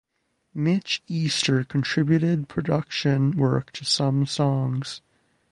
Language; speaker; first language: English; native; English